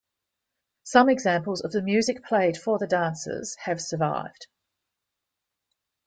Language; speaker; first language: English; native; English